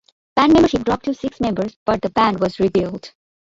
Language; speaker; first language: English; non-native, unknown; Bangla